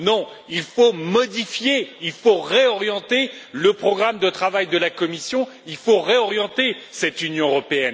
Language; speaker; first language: French; native; French